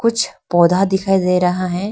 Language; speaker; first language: Hindi; non-native, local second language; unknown